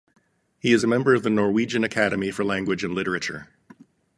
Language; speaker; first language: English; native; English